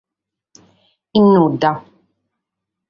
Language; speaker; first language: Sardinian; native; Sardinian